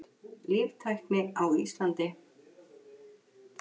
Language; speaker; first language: Icelandic; native; Icelandic